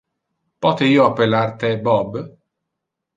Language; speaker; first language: Interlingua; non-native, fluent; Italian